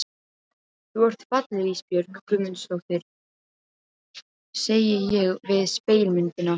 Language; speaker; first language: Icelandic; non-native, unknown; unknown